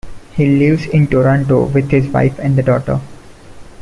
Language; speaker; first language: English; non-native, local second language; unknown